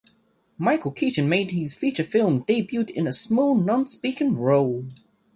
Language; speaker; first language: English; native; English